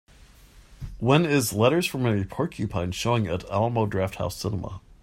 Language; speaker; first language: English; native; English